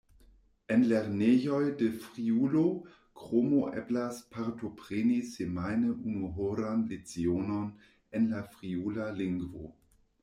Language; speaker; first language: Esperanto; non-native, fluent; German